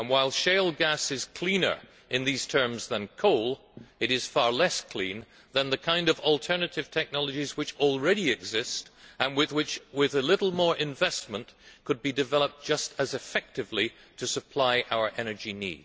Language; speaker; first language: English; native; English